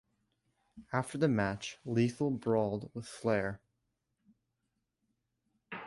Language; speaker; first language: English; native; English